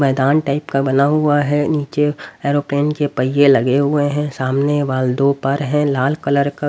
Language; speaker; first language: Hindi; native; Hindi